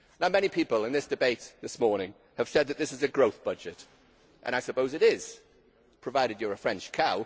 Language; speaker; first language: English; native; English